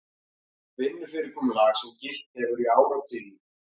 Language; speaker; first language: Icelandic; native; Icelandic